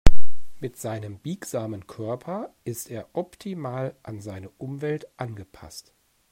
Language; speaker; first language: German; native; German